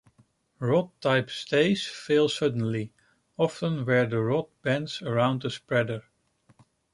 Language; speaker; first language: English; non-native, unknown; Dutch